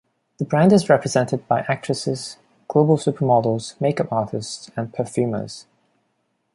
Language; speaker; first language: English; non-native, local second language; Cantonese